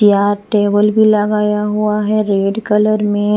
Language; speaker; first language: Hindi; non-native, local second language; Bhojpuri